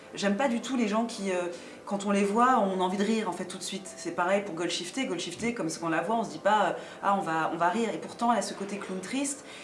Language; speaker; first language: French; early bilingual, other home language; Arabic